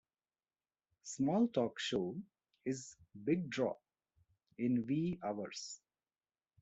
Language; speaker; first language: English; non-native, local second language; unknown